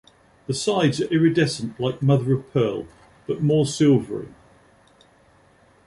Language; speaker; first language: English; native; English